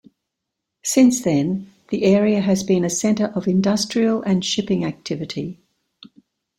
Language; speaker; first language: English; native; English